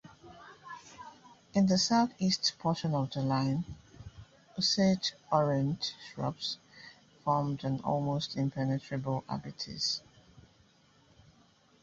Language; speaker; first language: English; native; English